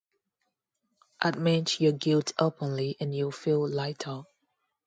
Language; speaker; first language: English; non-native, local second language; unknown